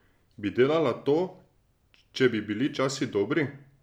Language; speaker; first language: Slovenian; native; Slovenian